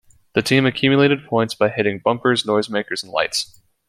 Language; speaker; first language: English; native; English